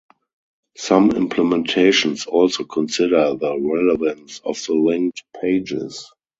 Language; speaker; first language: English; non-native, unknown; German